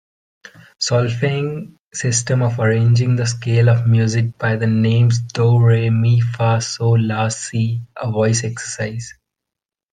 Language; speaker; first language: English; non-native, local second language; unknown